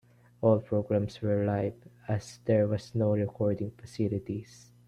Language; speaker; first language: English; non-native, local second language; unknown